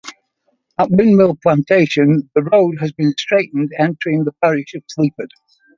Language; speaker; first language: English; native; English